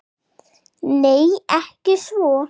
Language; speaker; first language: Icelandic; non-native, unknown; English